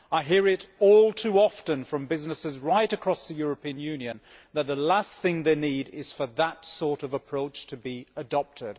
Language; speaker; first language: English; native; English